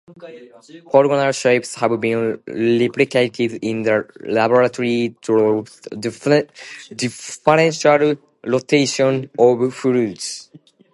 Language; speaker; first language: English; non-native, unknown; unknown